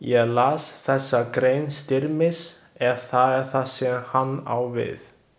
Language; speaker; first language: Icelandic; non-native, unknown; Chinese